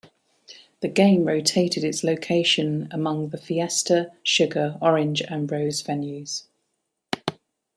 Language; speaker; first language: English; native; English